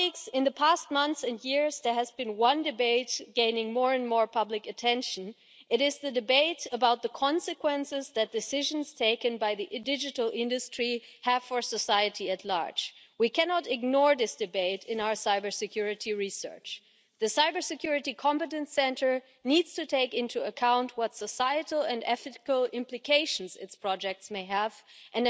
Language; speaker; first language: English; non-native, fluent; German